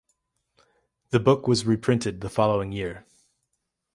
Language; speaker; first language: English; native; English